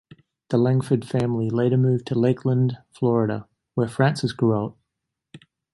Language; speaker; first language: English; native; English